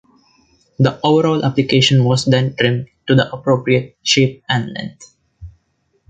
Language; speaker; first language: English; non-native, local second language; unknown